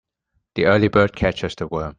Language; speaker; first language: English; non-native, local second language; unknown